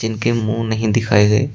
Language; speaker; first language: Hindi; native; Hindi